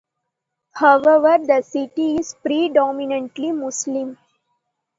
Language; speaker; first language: English; non-native, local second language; Tamil